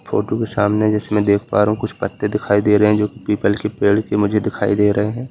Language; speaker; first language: Hindi; native; Hindi